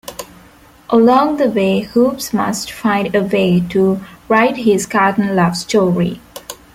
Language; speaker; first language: English; non-native, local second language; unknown